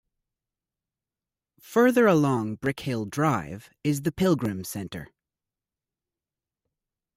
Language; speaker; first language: English; native; English